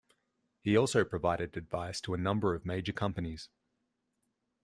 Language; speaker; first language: English; native; English